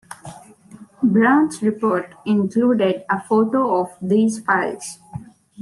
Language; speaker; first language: English; non-native, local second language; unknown